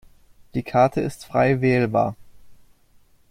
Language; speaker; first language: German; native; German